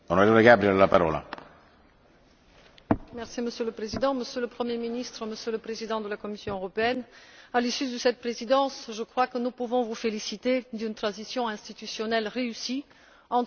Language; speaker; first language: French; non-native, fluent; Bulgarian